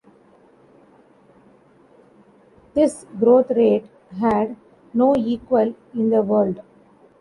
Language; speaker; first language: English; non-native, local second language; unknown